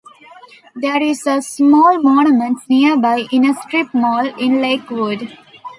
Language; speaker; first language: English; non-native, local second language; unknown